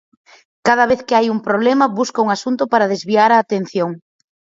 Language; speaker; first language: Galician; native; Galician